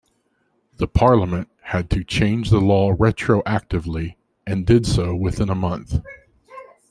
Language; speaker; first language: English; native; English